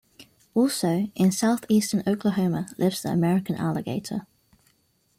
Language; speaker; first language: English; native; English